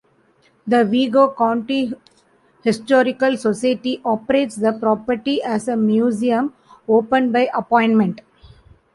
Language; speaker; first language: English; non-native, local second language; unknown